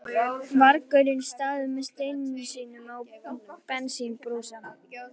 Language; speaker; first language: Icelandic; native; Icelandic